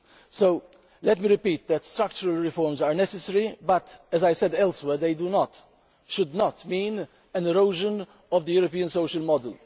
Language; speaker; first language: English; non-native, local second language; Maltese